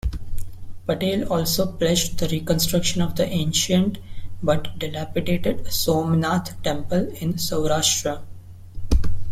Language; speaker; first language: English; non-native, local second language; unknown